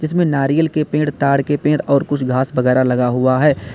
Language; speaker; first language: Hindi; native; Hindi